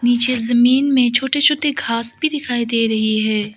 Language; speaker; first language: Hindi; non-native, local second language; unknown